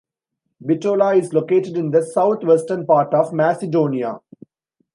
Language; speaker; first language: English; non-native, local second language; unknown